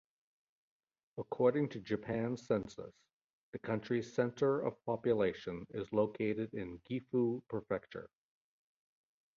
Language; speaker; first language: English; native; English